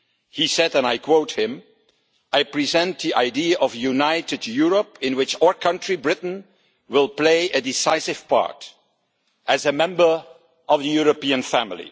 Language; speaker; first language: English; non-native, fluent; Dutch